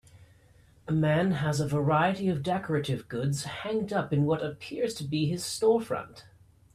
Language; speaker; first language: English; native; English